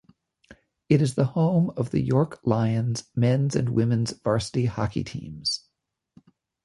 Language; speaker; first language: English; native; English